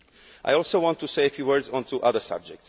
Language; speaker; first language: English; non-native, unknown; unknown